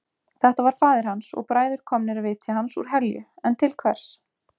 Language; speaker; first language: Icelandic; native; Icelandic